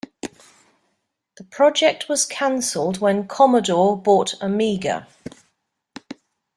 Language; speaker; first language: English; native; English